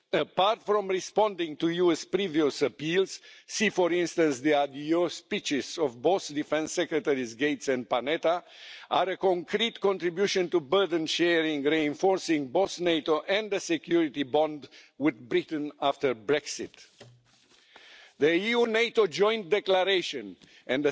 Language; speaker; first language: English; non-native, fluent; Romanian